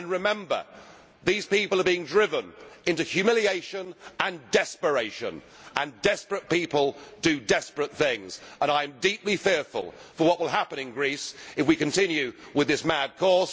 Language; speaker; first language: English; native; English